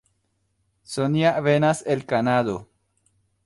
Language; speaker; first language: Esperanto; non-native, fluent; Spanish